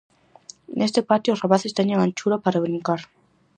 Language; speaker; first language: Galician; native; Galician